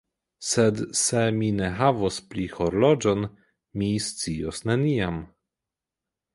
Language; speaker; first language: Esperanto; non-native, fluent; Polish